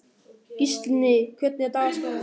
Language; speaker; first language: Icelandic; non-native, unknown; German